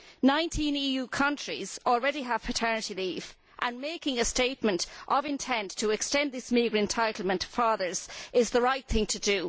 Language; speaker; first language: English; native; English